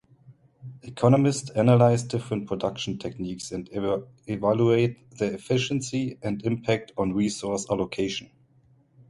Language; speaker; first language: English; native; English